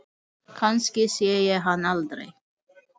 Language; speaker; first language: Icelandic; non-native, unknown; Filipino